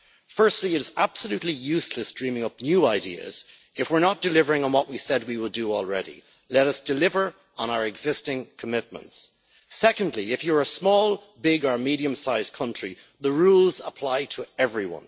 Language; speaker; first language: English; native; English